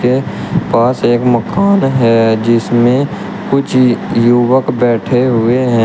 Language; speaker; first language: Hindi; native; Hindi